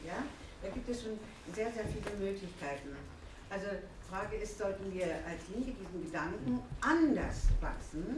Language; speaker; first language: German; native; German